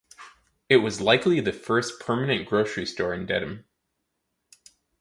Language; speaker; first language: English; native; English